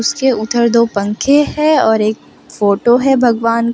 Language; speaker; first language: Hindi; non-native, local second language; Gujarati